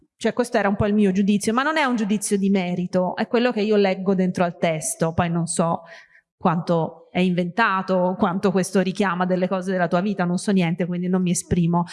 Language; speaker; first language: Italian; early bilingual, other home language; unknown